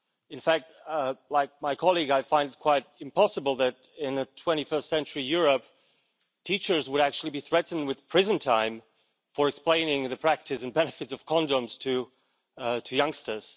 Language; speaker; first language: English; non-native, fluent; Slovak